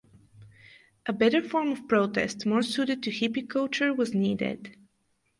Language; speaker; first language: English; non-native, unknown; Bulgarian